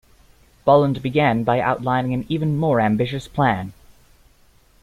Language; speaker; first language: English; native; English